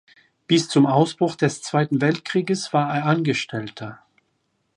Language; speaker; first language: German; non-native, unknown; French